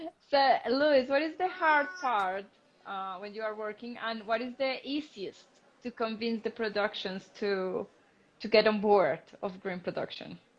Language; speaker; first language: English; non-native, fluent; Spanish